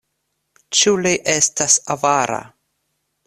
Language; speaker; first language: Esperanto; non-native, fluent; Russian